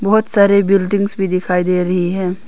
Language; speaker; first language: Hindi; early bilingual, other home language; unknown